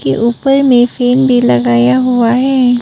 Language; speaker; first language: Hindi; early bilingual, other home language; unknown